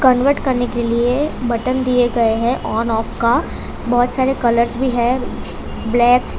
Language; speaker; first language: Hindi; non-native, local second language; Gujarati